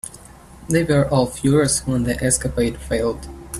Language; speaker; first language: English; native; English